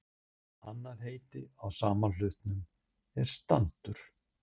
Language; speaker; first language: Icelandic; native; Icelandic